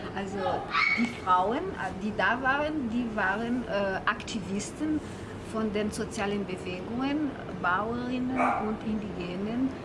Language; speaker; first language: German; non-native, fluent; Portuguese